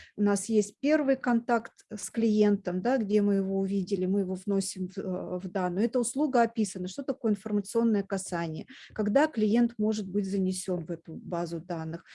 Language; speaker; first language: Russian; native; Russian